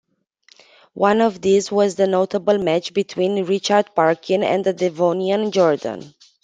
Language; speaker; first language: English; non-native, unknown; Romanian